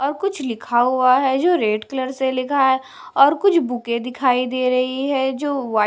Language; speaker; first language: Hindi; non-native, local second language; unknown